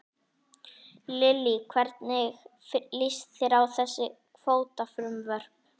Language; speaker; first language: Icelandic; native; Icelandic